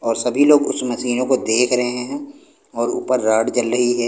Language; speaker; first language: Hindi; non-native, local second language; Punjabi